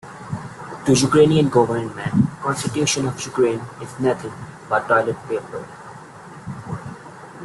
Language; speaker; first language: English; non-native, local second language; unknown